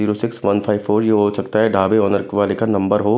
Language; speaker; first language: Hindi; non-native, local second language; Punjabi